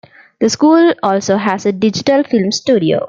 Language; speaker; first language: English; non-native, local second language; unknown